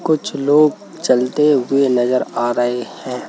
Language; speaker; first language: Hindi; native; Hindi